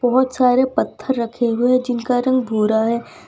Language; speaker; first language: Hindi; non-native, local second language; Gujarati